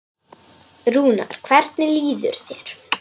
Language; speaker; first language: Icelandic; non-native, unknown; Polish